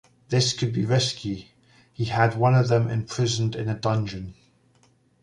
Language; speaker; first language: English; native; English